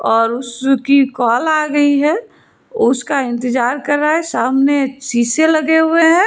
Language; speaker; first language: Hindi; non-native, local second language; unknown